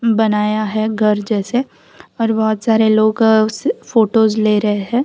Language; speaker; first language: Hindi; non-native, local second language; Gujarati